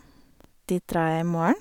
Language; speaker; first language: Norwegian; native; Norwegian